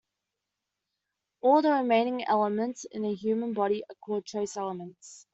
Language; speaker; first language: English; native; English